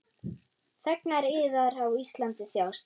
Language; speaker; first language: Icelandic; non-native, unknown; German